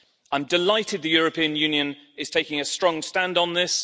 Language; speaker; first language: English; native; English